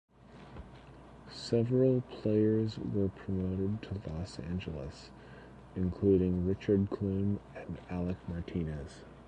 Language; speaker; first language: English; native; English